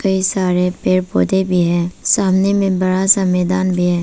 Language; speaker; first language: Hindi; non-native, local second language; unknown